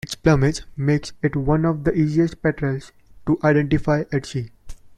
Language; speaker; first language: English; non-native, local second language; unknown